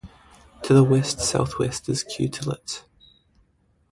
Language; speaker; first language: English; native; English